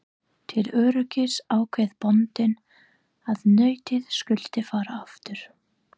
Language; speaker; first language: Icelandic; non-native, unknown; English